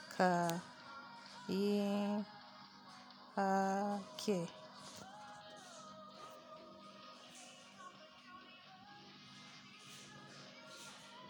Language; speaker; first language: Hausa; native; Hausa